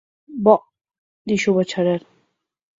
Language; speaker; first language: Galician; native; Galician